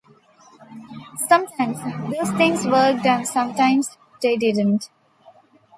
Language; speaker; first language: English; non-native, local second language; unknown